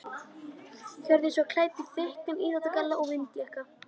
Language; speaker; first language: Icelandic; native; Icelandic